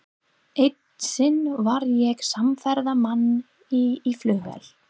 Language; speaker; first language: Icelandic; non-native, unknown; English